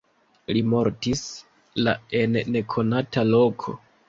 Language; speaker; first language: Esperanto; non-native, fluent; Kinyarwanda